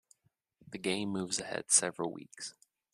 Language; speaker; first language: English; native; English